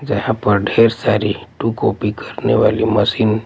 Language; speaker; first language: Hindi; non-native, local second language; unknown